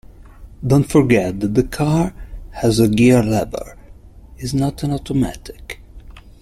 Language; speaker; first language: English; non-native, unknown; Italian